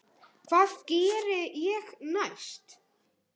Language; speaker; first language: Icelandic; native; Icelandic